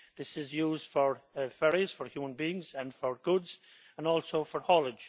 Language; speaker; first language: English; native; English